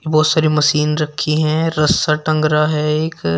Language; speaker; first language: Hindi; native; Hindi